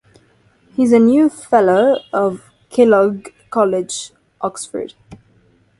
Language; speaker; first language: English; non-native, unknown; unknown